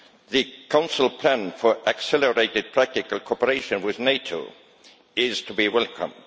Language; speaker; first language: English; non-native, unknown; Estonian